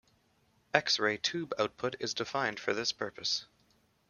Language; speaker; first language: English; native; English